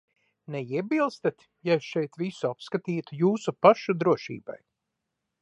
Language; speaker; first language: Latvian; early bilingual, heritage; Latvian